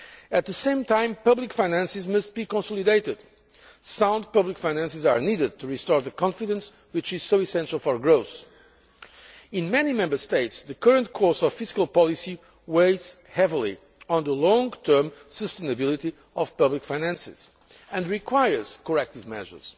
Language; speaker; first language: English; non-native, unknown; Portuguese